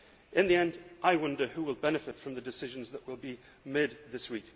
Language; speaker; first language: English; native; English